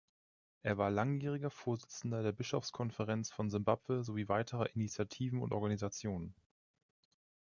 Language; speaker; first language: German; native; German